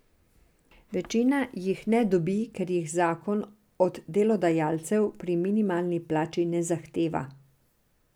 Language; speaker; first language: Slovenian; non-native, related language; Serbian